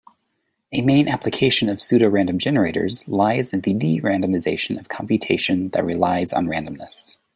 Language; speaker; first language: English; native; English